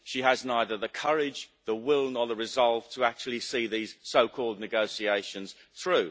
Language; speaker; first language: English; native; English